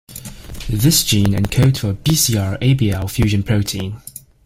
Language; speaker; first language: English; native; English